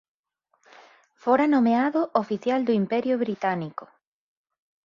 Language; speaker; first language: Galician; native; Galician